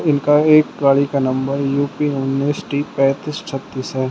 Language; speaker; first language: Hindi; native; Hindi